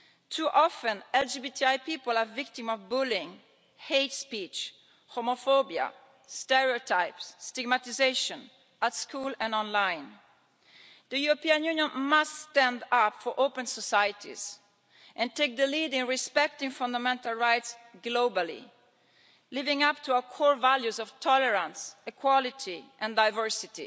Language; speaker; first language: English; non-native, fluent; Italian